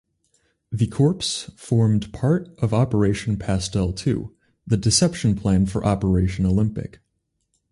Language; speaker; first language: English; native; English